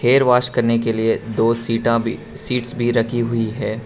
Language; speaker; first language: Hindi; non-native, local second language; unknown